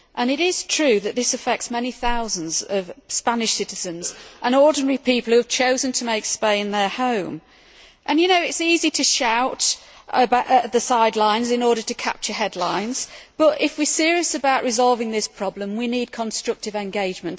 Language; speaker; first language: English; native; English